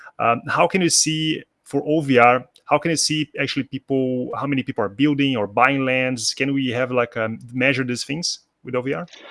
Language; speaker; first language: English; non-native, fluent; Portuguese